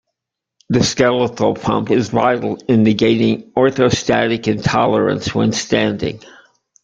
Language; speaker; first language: English; native; English